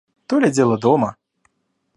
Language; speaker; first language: Russian; native; Russian